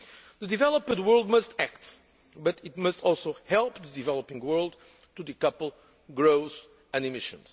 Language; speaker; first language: English; non-native, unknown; Portuguese